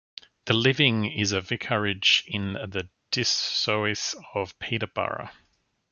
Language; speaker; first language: English; native; English